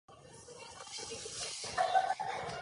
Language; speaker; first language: English; native; English